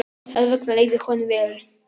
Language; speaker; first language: Icelandic; non-native, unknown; Polish